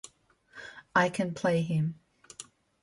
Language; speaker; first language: English; native; English